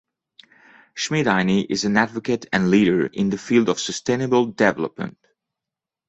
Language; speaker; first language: English; non-native, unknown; French